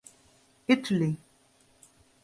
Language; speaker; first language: English; non-native, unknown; German